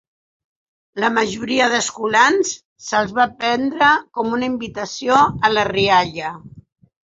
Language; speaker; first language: Catalan; non-native, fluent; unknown